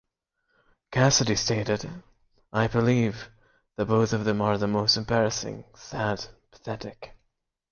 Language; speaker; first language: English; native; English